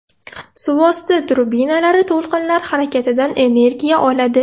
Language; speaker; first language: Uzbek; non-native, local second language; Russian